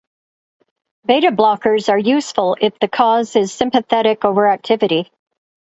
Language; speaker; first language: English; native; English